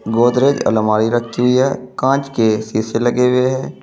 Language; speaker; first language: Hindi; native; Hindi